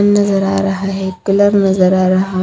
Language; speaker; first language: Hindi; native; Hindi